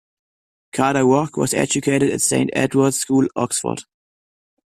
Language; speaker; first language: English; non-native, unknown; German